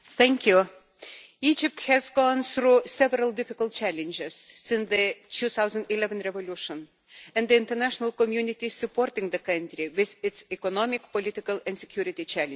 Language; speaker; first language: English; non-native, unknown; Lithuanian